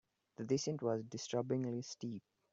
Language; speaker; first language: English; non-native, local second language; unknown